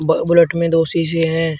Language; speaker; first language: Hindi; native; Hindi